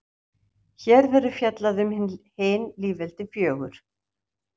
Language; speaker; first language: Icelandic; native; Icelandic